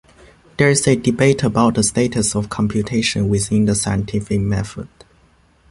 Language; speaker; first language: English; non-native, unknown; Chinese